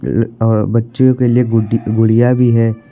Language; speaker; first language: Hindi; native; Hindi